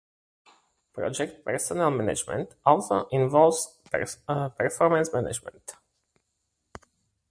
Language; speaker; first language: English; native; English